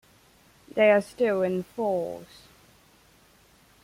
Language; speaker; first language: English; non-native, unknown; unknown